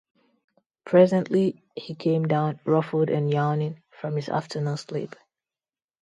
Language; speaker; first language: English; non-native, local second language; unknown